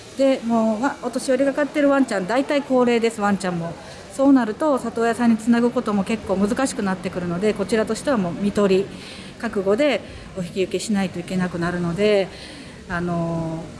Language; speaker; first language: Japanese; native; Japanese